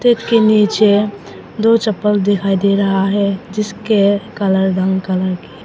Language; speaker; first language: Hindi; non-native, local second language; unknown